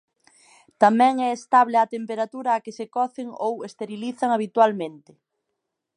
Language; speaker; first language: Galician; native; Galician